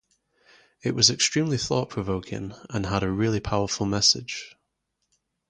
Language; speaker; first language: English; native; English